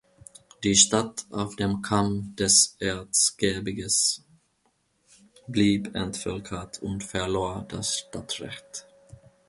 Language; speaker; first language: German; non-native, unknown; Finnish